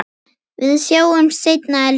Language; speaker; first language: Icelandic; native; Icelandic